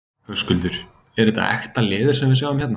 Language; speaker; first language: Icelandic; native; Icelandic